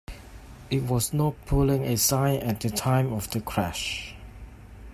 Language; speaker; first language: English; non-native, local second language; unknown